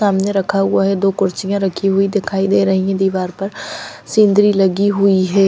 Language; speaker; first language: Hindi; non-native, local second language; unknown